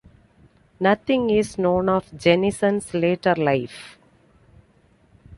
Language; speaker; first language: English; non-native, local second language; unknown